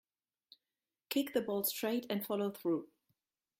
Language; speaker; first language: English; non-native, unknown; German